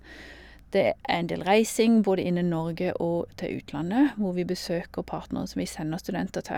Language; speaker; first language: Norwegian; native; Norwegian